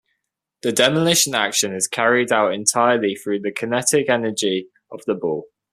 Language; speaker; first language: English; native; English